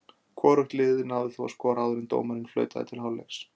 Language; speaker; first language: Icelandic; native; Icelandic